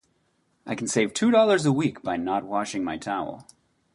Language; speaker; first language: English; native; English